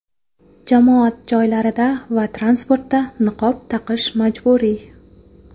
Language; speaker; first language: Uzbek; non-native, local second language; Kara-Kalpak